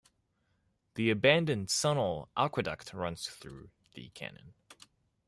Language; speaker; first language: English; non-native, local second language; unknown